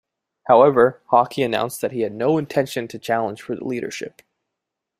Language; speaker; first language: English; native; English